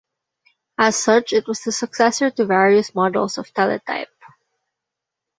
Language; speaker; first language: English; non-native, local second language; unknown